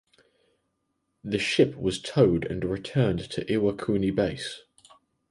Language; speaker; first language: English; native; English